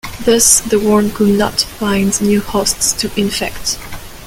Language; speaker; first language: English; non-native, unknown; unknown